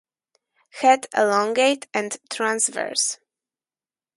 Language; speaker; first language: English; non-native, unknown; Polish